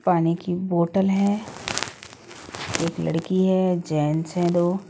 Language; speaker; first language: Hindi; non-native, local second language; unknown